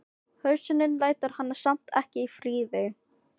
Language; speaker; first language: Icelandic; non-native, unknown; Filipino